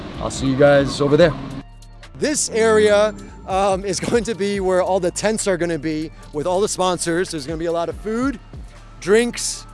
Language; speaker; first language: English; early bilingual, other home language; Chinese